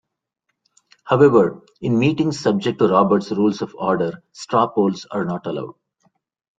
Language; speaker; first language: English; non-native, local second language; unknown